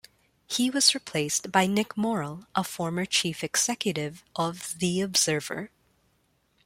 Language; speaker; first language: English; non-native, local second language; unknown